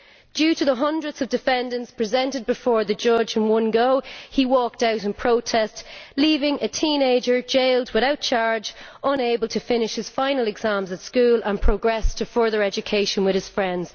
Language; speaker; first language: English; native; English